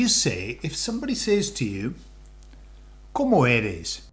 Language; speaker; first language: Spanish; non-native, fluent; English